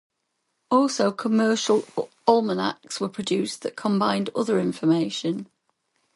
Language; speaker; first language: English; native; English